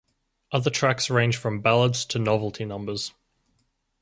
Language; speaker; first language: English; native; English